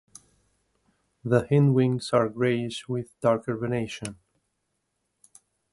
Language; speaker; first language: English; native; English